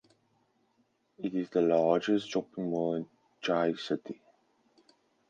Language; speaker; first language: English; non-native, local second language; Afrikaans